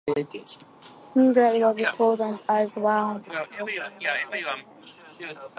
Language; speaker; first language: English; native; English